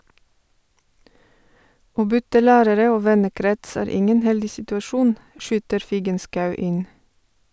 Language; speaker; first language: Norwegian; non-native, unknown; Bulgarian